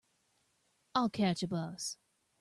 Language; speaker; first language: English; native; English